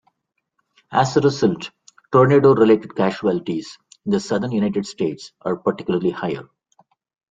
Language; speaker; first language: English; non-native, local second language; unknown